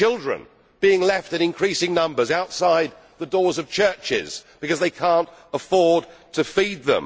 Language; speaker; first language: English; native; English